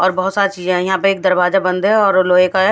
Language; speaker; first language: Hindi; native; Hindi